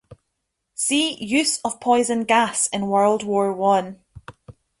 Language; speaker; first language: English; native; English